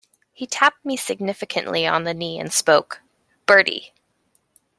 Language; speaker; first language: English; native; English